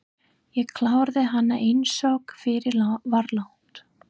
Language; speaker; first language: Icelandic; non-native, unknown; English